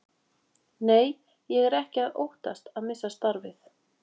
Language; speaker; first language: Icelandic; native; Icelandic